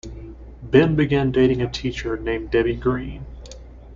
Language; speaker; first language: English; native; English